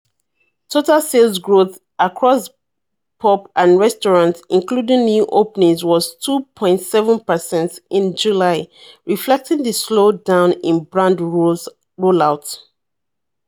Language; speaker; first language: English; non-native, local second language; Yoruba